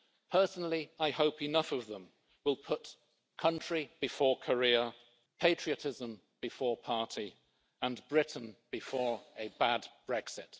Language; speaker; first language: English; native; English